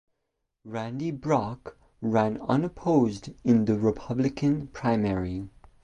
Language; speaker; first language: English; non-native, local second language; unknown